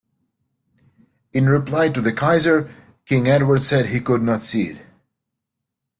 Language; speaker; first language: English; native; English